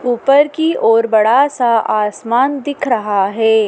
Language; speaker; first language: Hindi; native; Hindi